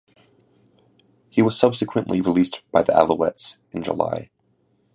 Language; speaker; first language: English; native; English